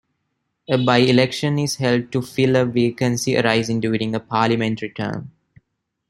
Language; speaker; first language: English; non-native, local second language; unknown